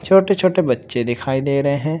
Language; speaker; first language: Hindi; native; Hindi